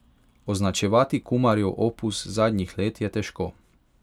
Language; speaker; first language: Slovenian; non-native, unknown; Hungarian